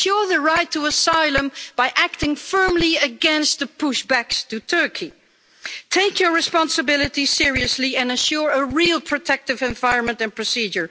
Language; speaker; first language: English; non-native, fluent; Dutch